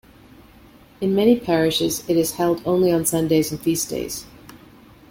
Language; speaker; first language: English; native; English